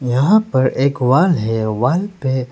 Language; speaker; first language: Hindi; early bilingual, other home language; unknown